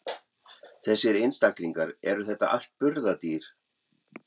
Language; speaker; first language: Icelandic; non-native, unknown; German